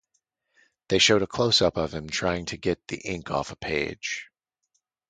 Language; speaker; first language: English; native; English